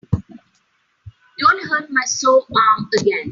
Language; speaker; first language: English; non-native, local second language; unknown